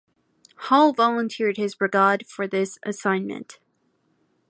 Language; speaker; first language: English; native; English